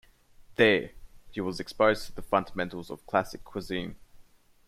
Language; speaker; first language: English; native; English